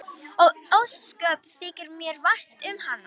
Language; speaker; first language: Icelandic; non-native, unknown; Romanian